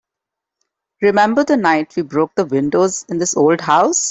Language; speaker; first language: English; non-native, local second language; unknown